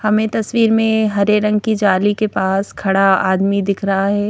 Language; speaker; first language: Hindi; native; Hindi